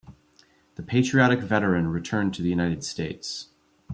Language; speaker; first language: English; native; English